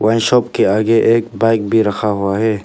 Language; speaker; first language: Hindi; non-native, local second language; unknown